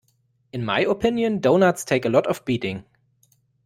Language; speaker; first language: English; non-native, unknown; German